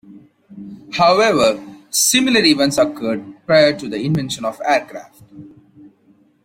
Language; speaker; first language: English; non-native, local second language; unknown